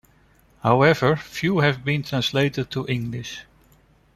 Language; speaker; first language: English; non-native, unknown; Dutch